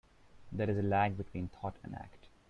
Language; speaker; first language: English; non-native, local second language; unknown